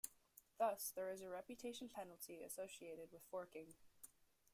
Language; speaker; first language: English; native; English